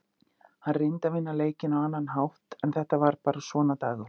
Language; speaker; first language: Icelandic; native; Icelandic